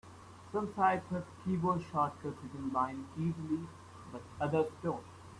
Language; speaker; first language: English; non-native, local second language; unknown